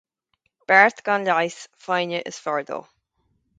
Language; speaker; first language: Irish; native; Irish